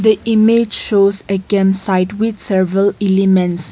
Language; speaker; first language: English; non-native, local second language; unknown